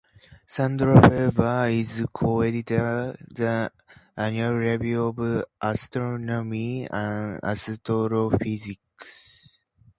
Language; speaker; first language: English; native; English